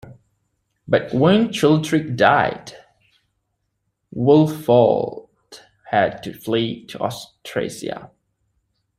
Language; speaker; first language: English; native; English